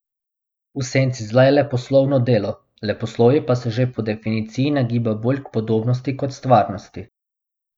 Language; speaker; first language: Slovenian; non-native, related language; Bosnian